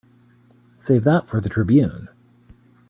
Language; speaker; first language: English; native; English